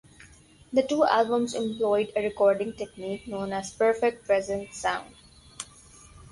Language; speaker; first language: English; non-native, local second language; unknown